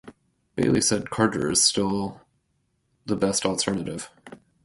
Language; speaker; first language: English; native; English